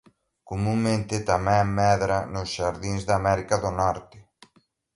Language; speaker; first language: Galician; native; Galician